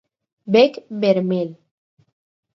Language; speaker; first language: Catalan; non-native, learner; Spanish